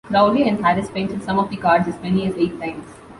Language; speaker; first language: English; non-native, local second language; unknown